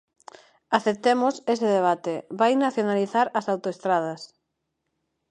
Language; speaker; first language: Galician; non-native, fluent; Spanish